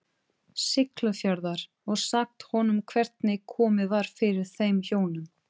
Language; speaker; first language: Icelandic; non-native, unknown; Portuguese